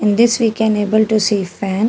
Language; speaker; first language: English; non-native, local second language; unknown